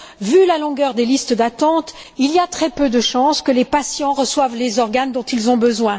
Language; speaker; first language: French; native; French